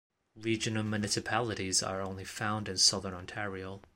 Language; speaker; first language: English; non-native, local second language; Cantonese